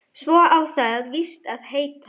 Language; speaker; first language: Icelandic; non-native, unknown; German